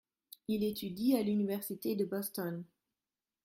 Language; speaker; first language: French; non-native, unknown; German